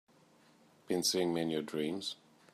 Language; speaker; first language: English; native; English